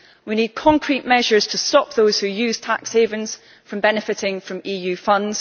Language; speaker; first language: English; native; English